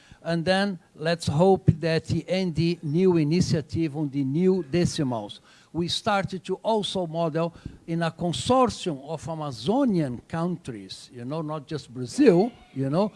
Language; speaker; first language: English; non-native, fluent; Portuguese